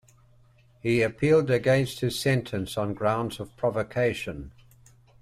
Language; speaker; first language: English; native; English